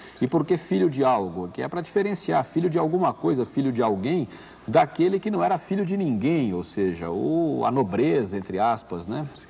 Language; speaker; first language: Portuguese; native; Portuguese